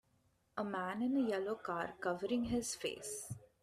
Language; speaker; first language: English; non-native, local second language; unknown